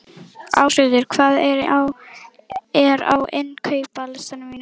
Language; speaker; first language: Icelandic; native; Icelandic